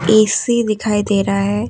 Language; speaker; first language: Hindi; non-native, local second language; Assamese